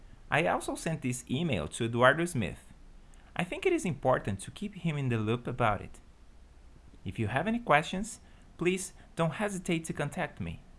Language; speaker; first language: English; non-native, fluent; Portuguese